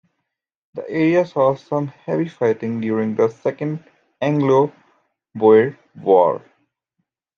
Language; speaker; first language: English; native; English